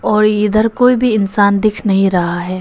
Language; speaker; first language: Hindi; non-native, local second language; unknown